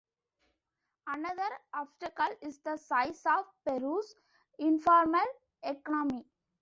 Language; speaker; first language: English; non-native, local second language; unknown